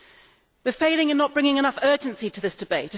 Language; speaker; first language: English; native; English